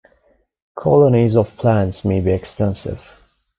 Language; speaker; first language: English; non-native, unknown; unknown